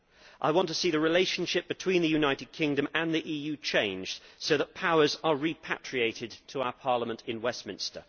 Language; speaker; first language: English; native; English